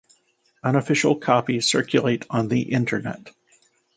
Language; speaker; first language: English; native; English